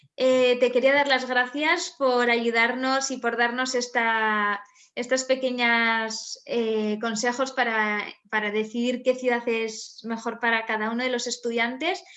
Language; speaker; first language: Spanish; native; Spanish